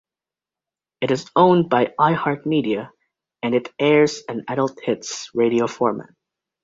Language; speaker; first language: English; native; English